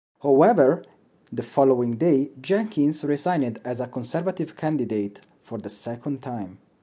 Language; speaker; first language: English; non-native, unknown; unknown